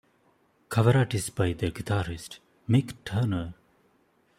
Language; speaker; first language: English; non-native, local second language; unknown